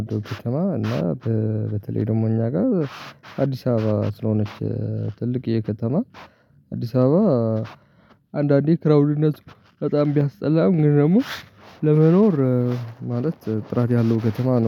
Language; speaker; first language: Amharic; non-native, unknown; Tigrinya